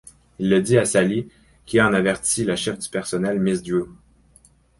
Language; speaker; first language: French; native; French